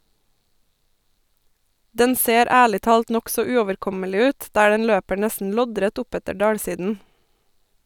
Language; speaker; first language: Norwegian; native; Norwegian